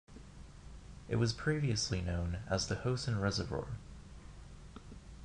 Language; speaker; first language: English; non-native, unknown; Japanese